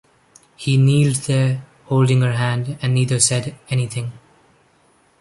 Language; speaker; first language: English; non-native, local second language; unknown